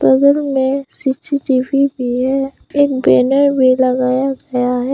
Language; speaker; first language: Hindi; non-native, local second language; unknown